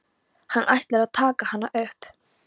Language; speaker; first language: Icelandic; non-native, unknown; Polish